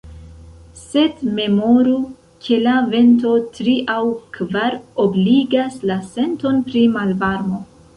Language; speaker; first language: Esperanto; non-native, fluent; Central Kurdish